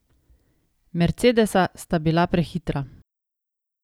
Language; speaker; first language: Slovenian; native; Slovenian